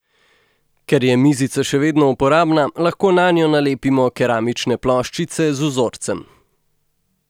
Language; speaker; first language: Slovenian; native; Slovenian